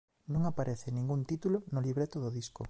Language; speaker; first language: Galician; native; Galician